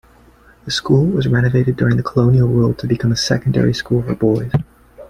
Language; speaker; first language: English; native; English